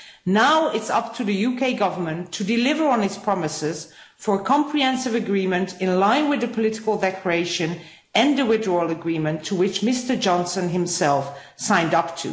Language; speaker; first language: English; non-native, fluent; Dutch